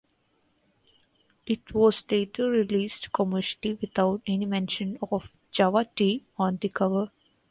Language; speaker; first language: English; non-native, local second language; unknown